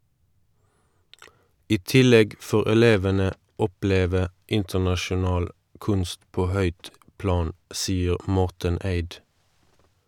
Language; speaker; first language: Norwegian; non-native, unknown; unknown